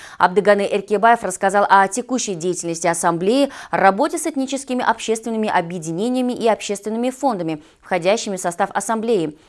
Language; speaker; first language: Russian; non-native, local second language; Kyrgyz